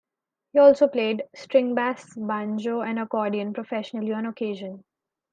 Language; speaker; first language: English; non-native, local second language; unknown